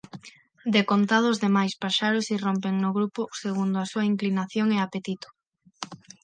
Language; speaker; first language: Galician; non-native, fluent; Spanish